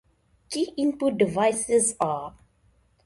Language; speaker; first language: English; non-native, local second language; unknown